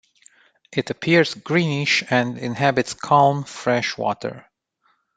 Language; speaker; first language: English; non-native, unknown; Romanian